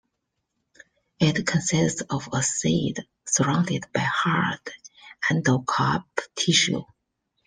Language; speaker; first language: English; non-native, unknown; Chinese